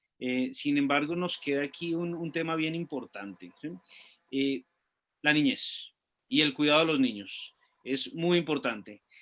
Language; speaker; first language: Spanish; native; Spanish